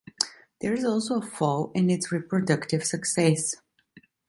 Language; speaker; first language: English; non-native, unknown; Italian